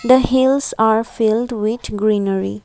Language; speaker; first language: English; non-native, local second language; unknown